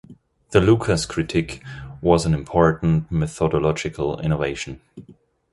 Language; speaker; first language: English; non-native, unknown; German